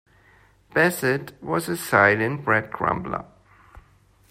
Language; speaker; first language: English; non-native, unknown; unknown